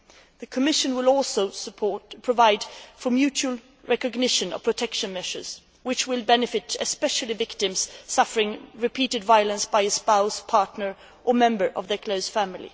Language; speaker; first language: English; non-native, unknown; Swedish